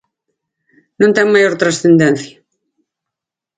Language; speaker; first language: Galician; native; Galician